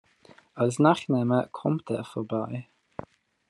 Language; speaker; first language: German; non-native, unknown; English